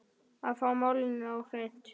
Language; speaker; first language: Icelandic; native; Icelandic